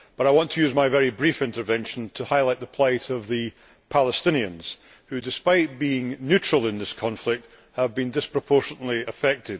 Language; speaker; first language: English; native; English